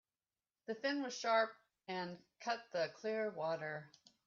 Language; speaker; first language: English; native; English